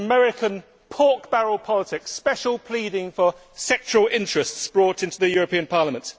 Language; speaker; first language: English; native; English